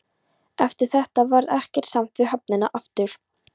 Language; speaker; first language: Icelandic; non-native, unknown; Polish